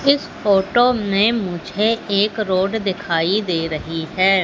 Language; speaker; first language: Hindi; native; Hindi